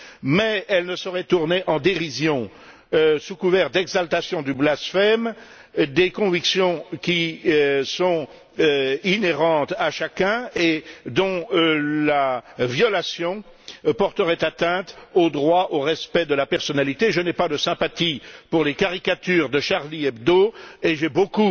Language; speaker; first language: French; native; French